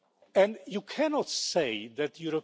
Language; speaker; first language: English; non-native, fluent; Dutch